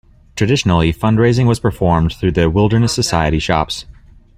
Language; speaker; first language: English; native; English